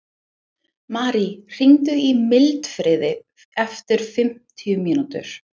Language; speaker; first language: Icelandic; non-native, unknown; English